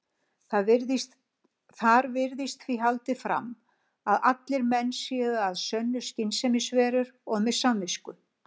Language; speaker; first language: Icelandic; native; Icelandic